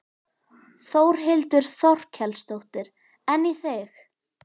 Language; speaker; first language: Icelandic; native; Icelandic